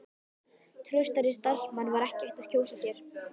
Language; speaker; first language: Icelandic; native; Icelandic